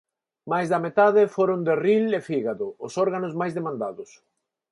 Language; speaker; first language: Galician; non-native, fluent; Spanish